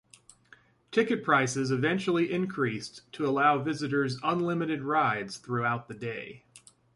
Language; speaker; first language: English; native; English